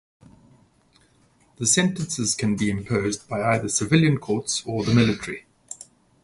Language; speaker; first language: English; native; English